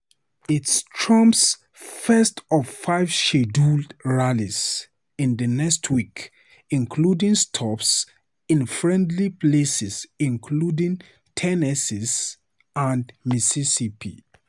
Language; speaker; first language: English; non-native, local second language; Hausa